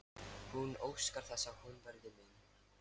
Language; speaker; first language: Icelandic; non-native, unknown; Lithuanian